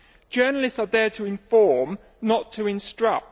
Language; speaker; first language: English; native; English